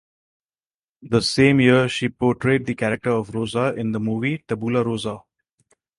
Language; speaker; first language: English; non-native, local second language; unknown